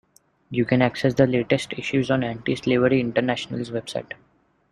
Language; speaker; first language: English; non-native, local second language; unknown